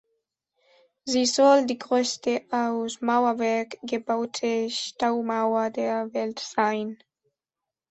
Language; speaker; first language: German; non-native, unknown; Spanish